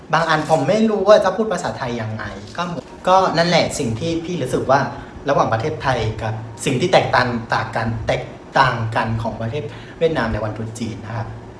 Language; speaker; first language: Thai; non-native, fluent; Vietnamese